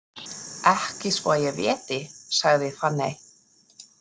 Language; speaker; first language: Icelandic; non-native, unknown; German